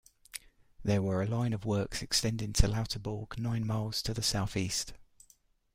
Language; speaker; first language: English; native; English